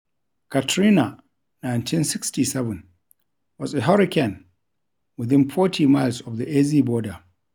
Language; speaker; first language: English; non-native, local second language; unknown